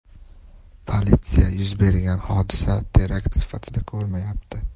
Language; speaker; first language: Uzbek; native; Uzbek